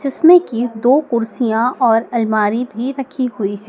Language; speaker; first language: Hindi; native; Hindi